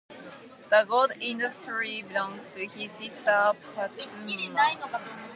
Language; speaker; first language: English; non-native, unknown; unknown